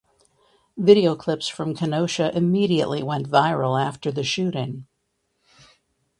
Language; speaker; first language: English; native; English